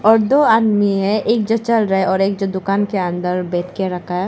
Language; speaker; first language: Hindi; non-native, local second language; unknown